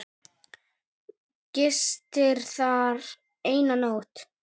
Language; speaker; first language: Icelandic; native; Icelandic